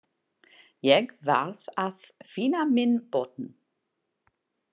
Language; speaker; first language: Icelandic; non-native, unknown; English